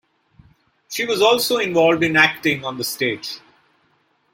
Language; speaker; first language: English; non-native, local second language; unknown